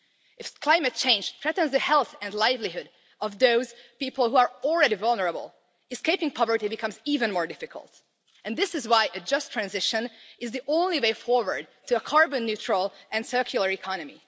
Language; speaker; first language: English; non-native, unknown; Hungarian